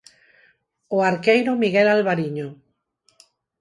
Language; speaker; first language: Galician; non-native, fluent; Spanish